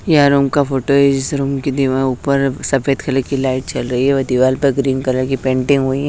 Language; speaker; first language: Hindi; native; Hindi